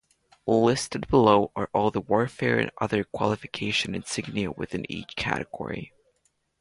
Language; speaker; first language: English; non-native, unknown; Latvian